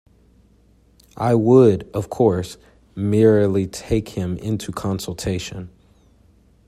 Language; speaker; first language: English; native; English